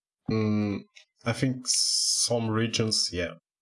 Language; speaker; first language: English; non-native, learner; Russian